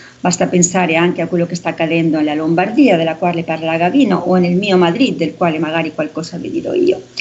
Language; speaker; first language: Italian; non-native, related language; Spanish